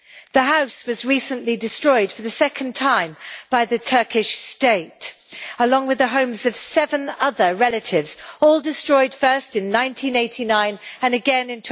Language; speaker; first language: English; native; English